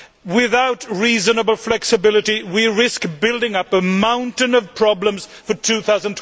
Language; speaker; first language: English; non-native, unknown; Swedish